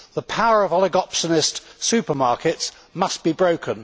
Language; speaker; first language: English; native; English